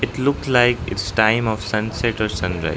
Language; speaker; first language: English; non-native, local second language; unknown